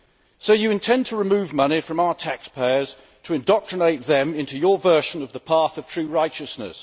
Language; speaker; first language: English; native; English